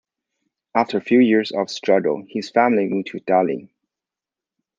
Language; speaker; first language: English; non-native, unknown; Chinese